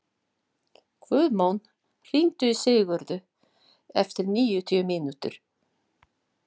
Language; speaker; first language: Icelandic; non-native, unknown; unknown